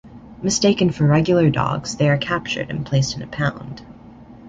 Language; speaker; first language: English; native; English